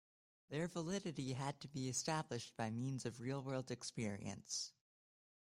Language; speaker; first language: English; native; English